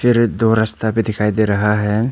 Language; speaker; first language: Hindi; non-native, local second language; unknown